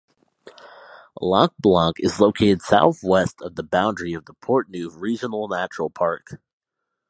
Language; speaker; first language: English; native; English